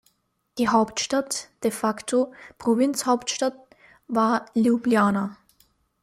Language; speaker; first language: German; native; German